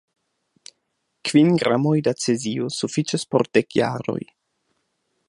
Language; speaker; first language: Esperanto; non-native, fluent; German